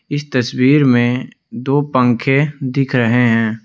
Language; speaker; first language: Hindi; non-native, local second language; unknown